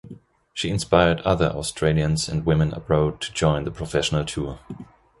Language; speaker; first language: English; non-native, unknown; German